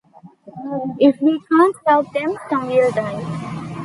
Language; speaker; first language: English; non-native, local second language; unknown